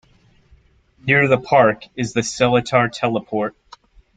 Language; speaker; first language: English; native; English